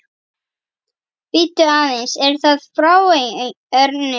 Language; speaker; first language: Icelandic; native; Icelandic